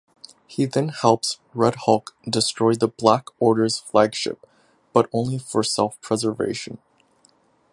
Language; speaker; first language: English; native; English